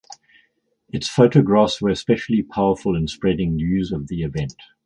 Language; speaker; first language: English; native; English